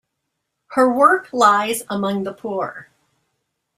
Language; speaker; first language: English; native; English